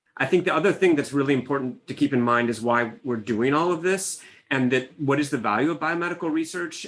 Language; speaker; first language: English; native; English